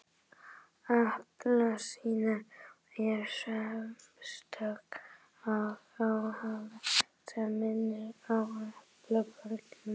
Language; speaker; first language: Icelandic; native; Icelandic